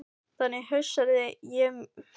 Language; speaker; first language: Icelandic; non-native, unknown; Filipino